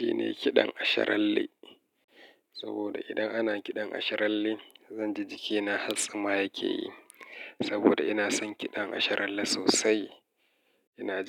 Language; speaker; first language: Hausa; native; Hausa